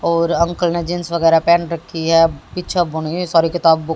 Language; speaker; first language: Hindi; native; Hindi